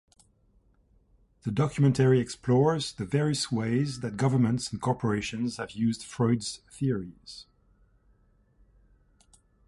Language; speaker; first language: English; native; English